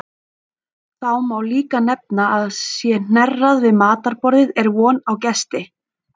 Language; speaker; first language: Icelandic; native; Icelandic